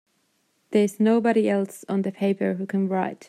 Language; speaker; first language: English; native; English